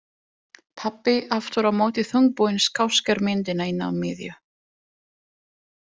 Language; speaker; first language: Icelandic; non-native, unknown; Italian